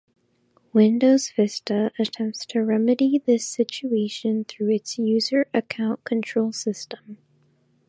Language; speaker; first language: English; native; English